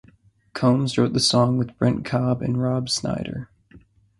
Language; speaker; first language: English; native; English